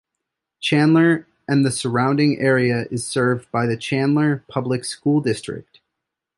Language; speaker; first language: English; native; English